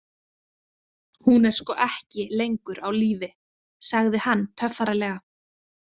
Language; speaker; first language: Icelandic; native; Icelandic